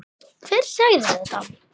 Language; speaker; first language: Icelandic; native; Icelandic